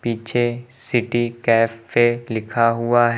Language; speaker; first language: Hindi; native; Hindi